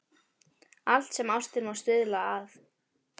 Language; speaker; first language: Icelandic; native; Icelandic